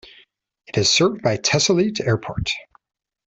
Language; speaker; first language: English; native; English